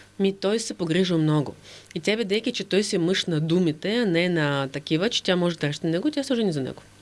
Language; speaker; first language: Bulgarian; non-native, fluent; Russian